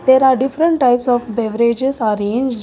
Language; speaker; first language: English; non-native, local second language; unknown